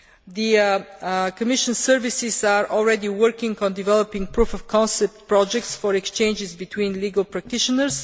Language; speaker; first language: English; non-native, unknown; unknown